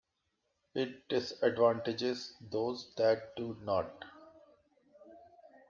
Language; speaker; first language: English; non-native, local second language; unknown